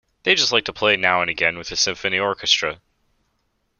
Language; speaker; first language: English; native; English